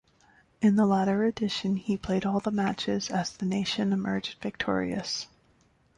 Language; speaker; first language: English; native; English